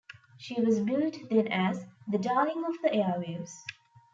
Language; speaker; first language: English; non-native, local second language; Tamil